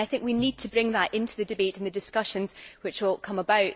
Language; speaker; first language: English; native; English